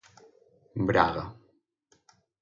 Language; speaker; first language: Galician; native; Galician